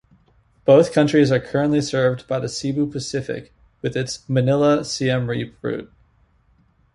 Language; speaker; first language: English; native; English